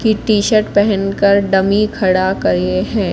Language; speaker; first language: Hindi; native; Hindi